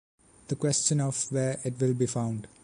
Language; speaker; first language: English; non-native, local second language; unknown